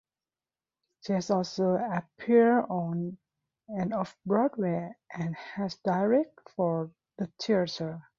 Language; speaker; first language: English; non-native, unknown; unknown